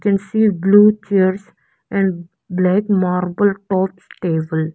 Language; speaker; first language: English; non-native, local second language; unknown